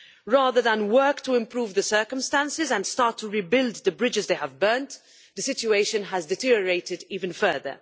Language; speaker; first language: English; non-native, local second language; Maltese